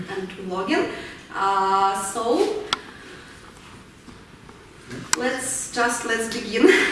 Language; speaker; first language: English; non-native, learner; Ukrainian